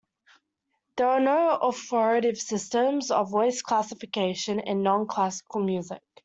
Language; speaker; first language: English; native; English